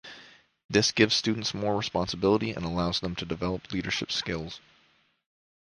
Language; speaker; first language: English; native; English